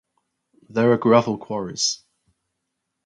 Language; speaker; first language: English; native; English